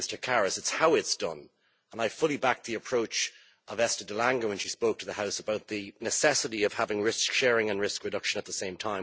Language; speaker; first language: English; native; English